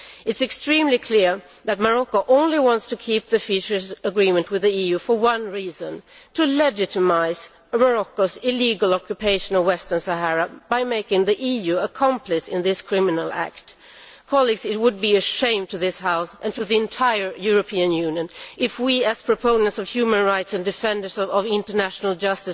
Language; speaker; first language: English; non-native, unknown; Swedish